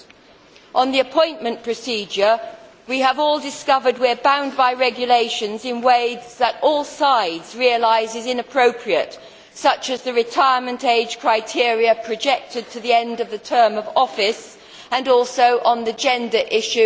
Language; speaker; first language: English; native; English